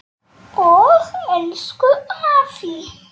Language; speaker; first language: Icelandic; non-native, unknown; Polish